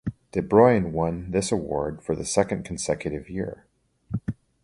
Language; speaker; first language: English; native; English